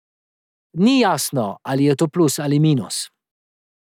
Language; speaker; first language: Slovenian; native; Slovenian